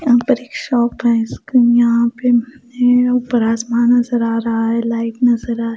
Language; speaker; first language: Hindi; non-native, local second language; Punjabi